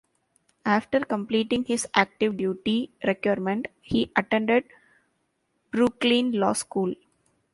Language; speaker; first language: English; non-native, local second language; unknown